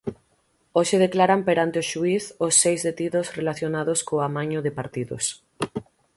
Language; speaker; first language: Galician; native; Galician